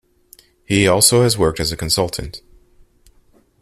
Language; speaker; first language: English; native; English